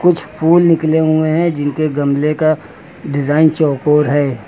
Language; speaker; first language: Hindi; native; Hindi